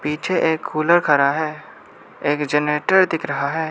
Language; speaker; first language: Hindi; non-native, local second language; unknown